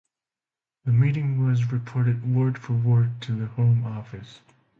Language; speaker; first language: English; non-native, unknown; Finnish